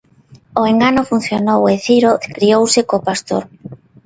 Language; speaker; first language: Galician; non-native, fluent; Spanish